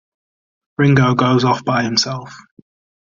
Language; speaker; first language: English; native; English